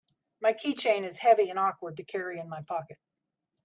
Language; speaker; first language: English; native; English